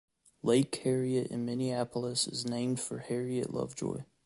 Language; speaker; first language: English; native; English